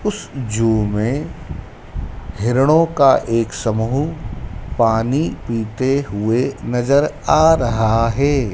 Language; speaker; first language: Hindi; native; Hindi